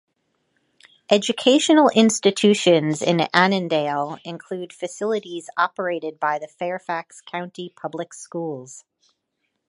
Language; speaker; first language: English; native; English